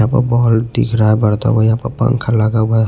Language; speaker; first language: Hindi; non-native, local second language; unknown